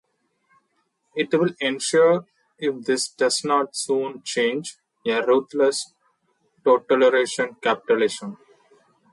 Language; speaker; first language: English; non-native, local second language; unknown